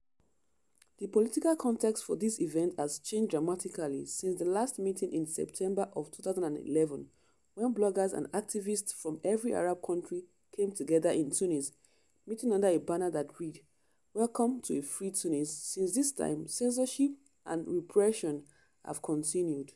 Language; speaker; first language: English; non-native, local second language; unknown